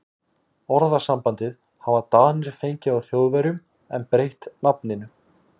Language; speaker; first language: Icelandic; native; Icelandic